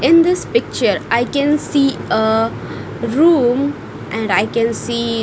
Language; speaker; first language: English; non-native, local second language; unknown